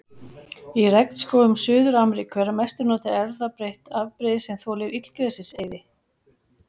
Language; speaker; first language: Icelandic; native; Icelandic